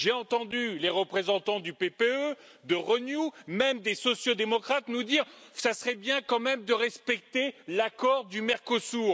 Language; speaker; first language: French; native; French